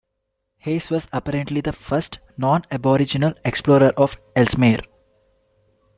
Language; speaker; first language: English; non-native, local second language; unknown